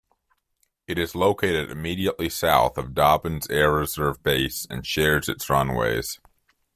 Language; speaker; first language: English; native; English